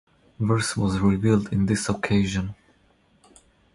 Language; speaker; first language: English; non-native, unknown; Croatian